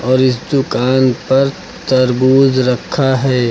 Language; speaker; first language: Hindi; native; Hindi